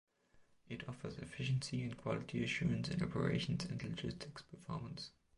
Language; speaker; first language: English; non-native, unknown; German